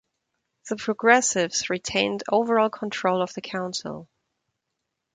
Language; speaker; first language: English; non-native, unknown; German